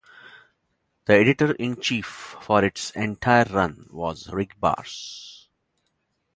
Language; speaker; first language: English; non-native, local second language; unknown